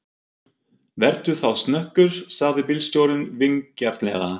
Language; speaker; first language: Icelandic; non-native, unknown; German